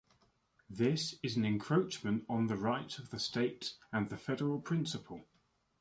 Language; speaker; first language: English; native; English